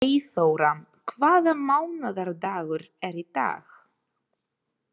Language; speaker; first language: Icelandic; non-native, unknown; Ukrainian